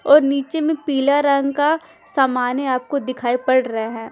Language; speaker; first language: Hindi; non-native, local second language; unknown